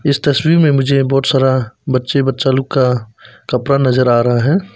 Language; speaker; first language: Hindi; non-native, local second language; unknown